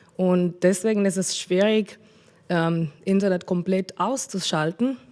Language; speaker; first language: German; non-native, learner; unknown